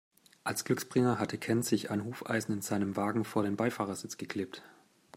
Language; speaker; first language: German; native; German